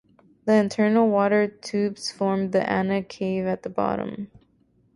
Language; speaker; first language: English; native; English